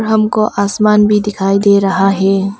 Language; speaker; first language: Hindi; early bilingual, other home language; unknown